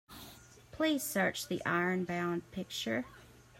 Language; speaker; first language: English; native; English